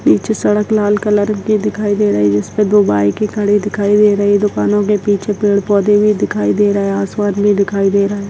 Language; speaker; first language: Hindi; non-native, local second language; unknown